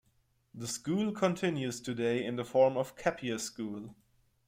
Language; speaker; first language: English; non-native, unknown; German